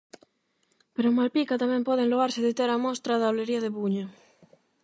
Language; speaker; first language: Galician; non-native, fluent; Spanish